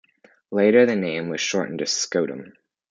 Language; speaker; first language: English; native; English